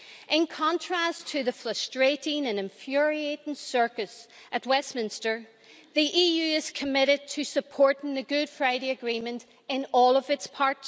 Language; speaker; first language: English; native; English